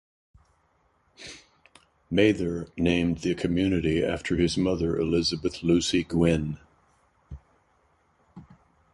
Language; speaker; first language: English; native; English